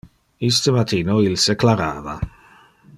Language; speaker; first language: Interlingua; non-native, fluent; Dutch